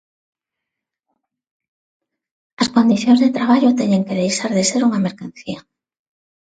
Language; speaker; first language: Galician; non-native, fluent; Spanish